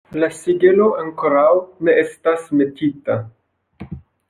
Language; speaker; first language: Esperanto; non-native, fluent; French